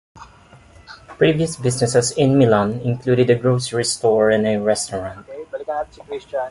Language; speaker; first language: English; non-native, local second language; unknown